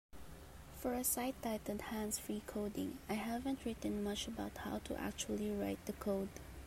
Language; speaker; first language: English; non-native, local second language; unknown